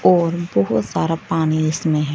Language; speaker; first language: Hindi; non-native, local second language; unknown